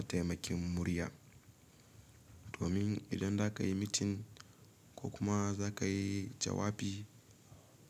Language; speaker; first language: Hausa; native; Hausa